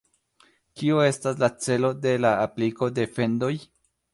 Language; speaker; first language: Esperanto; non-native, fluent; Spanish